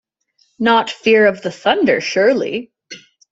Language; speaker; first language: English; native; English